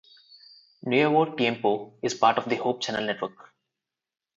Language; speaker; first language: English; non-native, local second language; Telugu